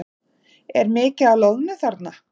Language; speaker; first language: Icelandic; native; Icelandic